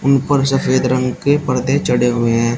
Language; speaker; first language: Hindi; native; Hindi